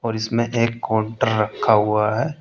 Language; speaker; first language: Hindi; native; Hindi